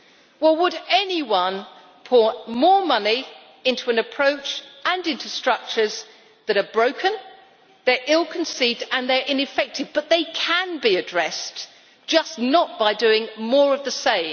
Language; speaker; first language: English; native; English